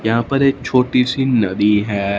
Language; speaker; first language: Hindi; non-native, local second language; Punjabi